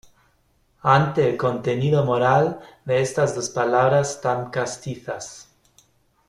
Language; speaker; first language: Spanish; non-native, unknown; German